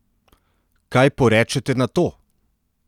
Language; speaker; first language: Slovenian; non-native, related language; Serbian